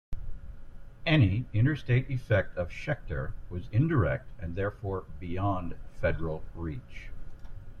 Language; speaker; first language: English; native; English